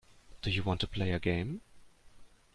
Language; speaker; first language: English; non-native, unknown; German